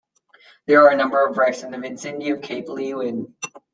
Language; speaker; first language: English; native; English